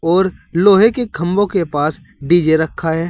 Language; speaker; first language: Hindi; native; Hindi